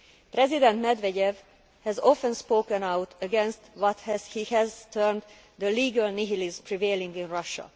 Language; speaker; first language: English; non-native, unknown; Hungarian